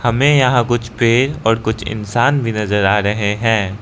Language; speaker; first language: Hindi; non-native, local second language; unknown